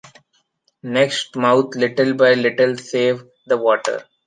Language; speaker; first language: English; non-native, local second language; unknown